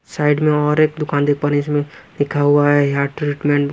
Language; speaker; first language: Hindi; non-native, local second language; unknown